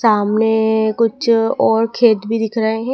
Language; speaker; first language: Hindi; native; Hindi